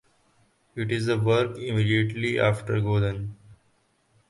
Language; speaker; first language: English; non-native, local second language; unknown